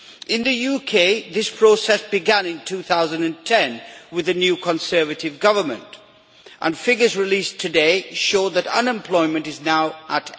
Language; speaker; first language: English; native; English